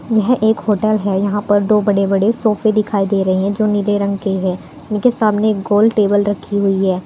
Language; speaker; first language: Hindi; native; Hindi